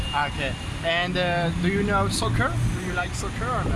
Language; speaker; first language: English; non-native, learner; Spanish